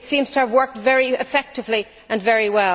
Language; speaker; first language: English; native; English